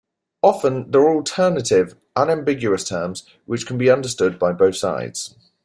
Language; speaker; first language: English; native; English